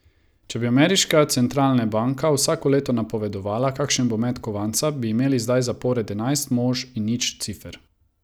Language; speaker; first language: Slovenian; non-native, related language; Croatian